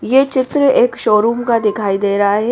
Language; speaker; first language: Hindi; native; Hindi